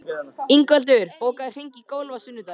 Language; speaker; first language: Icelandic; native; Icelandic